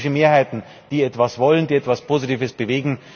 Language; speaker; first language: German; native; German